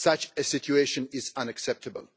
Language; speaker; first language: English; non-native, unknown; Russian